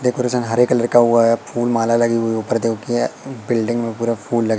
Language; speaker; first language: Hindi; native; Hindi